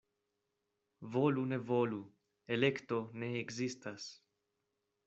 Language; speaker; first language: Esperanto; non-native, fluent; Spanish